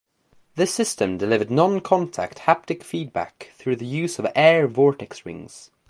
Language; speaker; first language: English; native; English